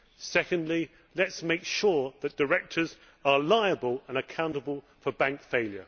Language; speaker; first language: English; native; English